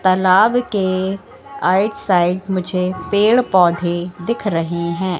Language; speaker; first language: Hindi; native; Hindi